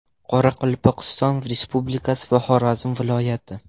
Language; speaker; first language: Uzbek; non-native, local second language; Russian